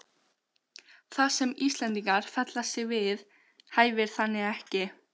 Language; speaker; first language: Icelandic; non-native, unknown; Albanian